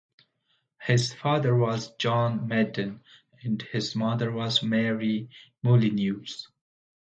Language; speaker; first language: English; non-native, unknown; Pashto